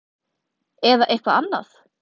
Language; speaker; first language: Icelandic; native; Icelandic